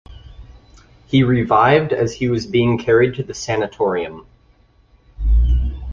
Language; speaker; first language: English; native; English